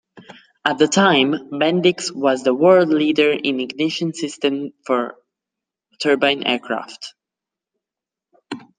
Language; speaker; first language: English; non-native, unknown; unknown